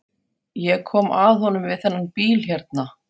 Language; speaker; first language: Icelandic; non-native, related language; Faroese